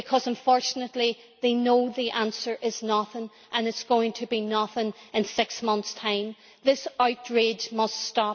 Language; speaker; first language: English; native; English